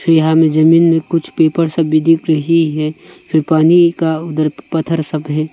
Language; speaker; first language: Hindi; non-native, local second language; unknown